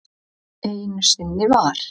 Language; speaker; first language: Icelandic; native; Icelandic